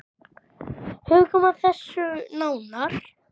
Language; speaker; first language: Icelandic; native; Icelandic